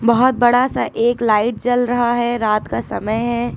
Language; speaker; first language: Hindi; native; Hindi